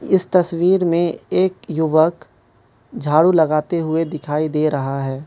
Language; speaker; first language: Hindi; non-native, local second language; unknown